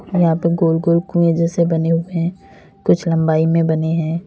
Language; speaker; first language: Hindi; native; Hindi